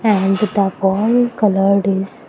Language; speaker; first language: English; non-native, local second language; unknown